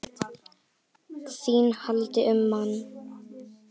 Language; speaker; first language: Icelandic; native; Icelandic